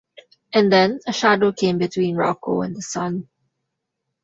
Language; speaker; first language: English; non-native, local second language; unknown